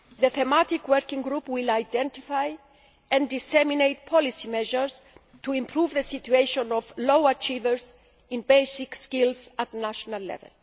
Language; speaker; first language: English; non-native, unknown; Greek